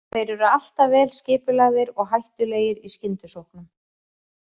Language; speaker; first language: Icelandic; native; Icelandic